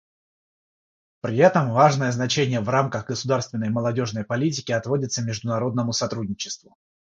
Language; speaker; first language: Russian; non-native, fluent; Georgian